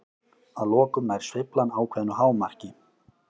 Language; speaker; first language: Icelandic; native; Icelandic